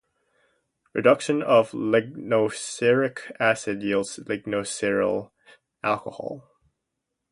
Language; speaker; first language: English; native; English